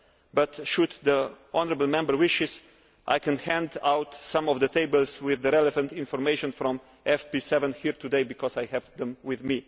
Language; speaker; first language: English; non-native, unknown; Slovenian